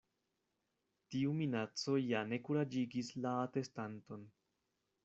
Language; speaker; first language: Esperanto; non-native, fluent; Spanish